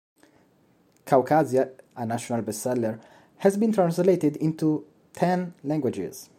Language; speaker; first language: English; non-native, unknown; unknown